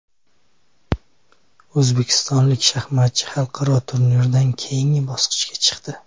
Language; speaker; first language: Uzbek; native; Uzbek